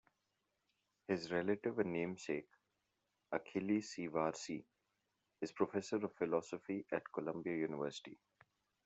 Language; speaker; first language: English; non-native, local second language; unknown